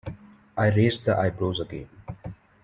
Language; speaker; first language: English; non-native, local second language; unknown